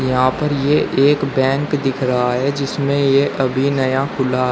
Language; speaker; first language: Hindi; native; Hindi